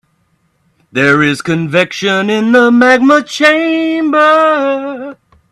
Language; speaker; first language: English; native; English